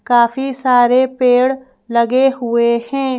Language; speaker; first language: Hindi; native; Hindi